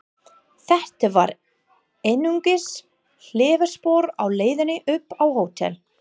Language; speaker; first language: Icelandic; non-native, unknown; English